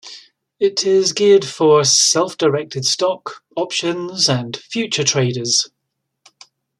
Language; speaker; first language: English; native; English